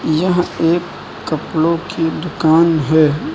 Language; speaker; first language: Hindi; native; Hindi